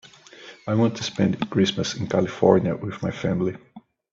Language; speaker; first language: English; native; English